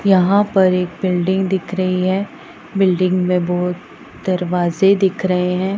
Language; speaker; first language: Hindi; non-native, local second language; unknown